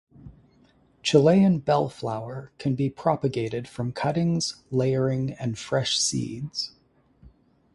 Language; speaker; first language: English; native; English